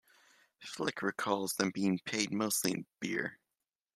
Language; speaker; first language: English; native; English